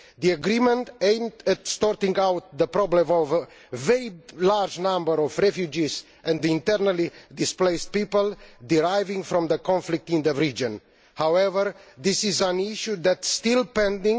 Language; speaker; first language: English; non-native, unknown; Romanian